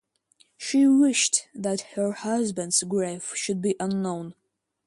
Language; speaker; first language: English; non-native, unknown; Russian